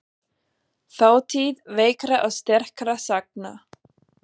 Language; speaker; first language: Icelandic; non-native, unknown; German